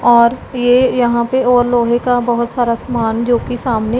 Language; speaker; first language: Hindi; non-native, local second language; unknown